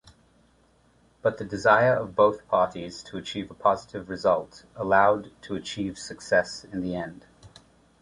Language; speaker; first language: English; native; English